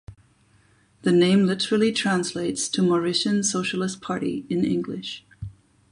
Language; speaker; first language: English; non-native, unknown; German